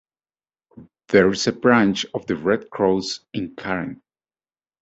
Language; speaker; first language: English; native; English